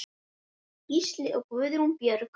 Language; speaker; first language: Icelandic; native; Icelandic